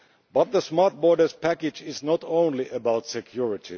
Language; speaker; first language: English; non-native, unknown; Finnish